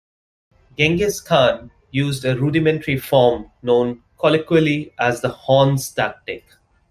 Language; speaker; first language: English; non-native, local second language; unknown